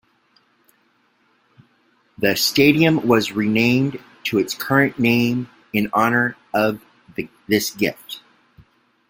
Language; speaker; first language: English; native; English